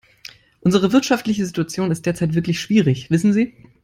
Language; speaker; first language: English; non-native, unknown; German